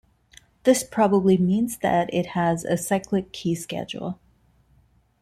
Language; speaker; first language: English; non-native, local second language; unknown